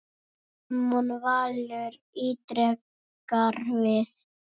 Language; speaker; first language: Icelandic; native; Icelandic